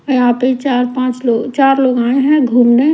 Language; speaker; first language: Hindi; non-native, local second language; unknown